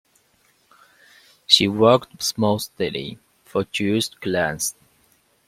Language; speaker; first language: English; non-native, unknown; Chinese